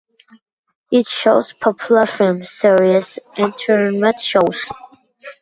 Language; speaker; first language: English; non-native, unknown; Georgian